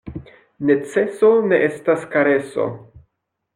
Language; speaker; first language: Esperanto; non-native, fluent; French